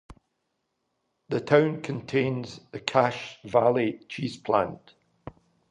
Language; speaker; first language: English; native; English